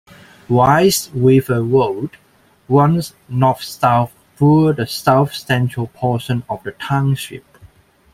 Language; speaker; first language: English; non-native, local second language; Cantonese